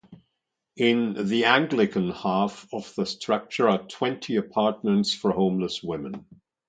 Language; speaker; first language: English; non-native, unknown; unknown